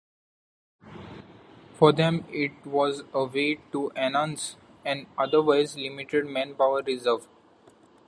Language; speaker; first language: English; non-native, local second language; Marathi